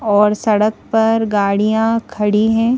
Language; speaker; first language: Hindi; native; Hindi